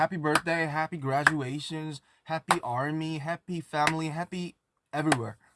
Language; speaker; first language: English; non-native, fluent; Korean